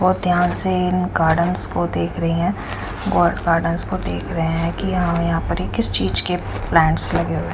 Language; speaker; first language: Hindi; non-native, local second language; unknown